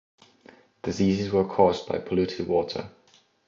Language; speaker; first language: English; non-native, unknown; Estonian